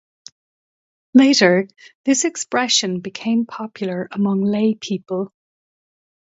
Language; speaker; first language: English; native; English